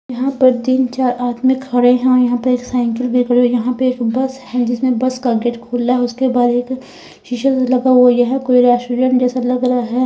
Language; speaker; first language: Hindi; native; Hindi